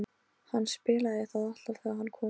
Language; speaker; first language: Icelandic; non-native, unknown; Polish